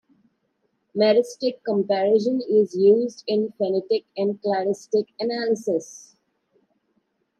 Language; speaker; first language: English; non-native, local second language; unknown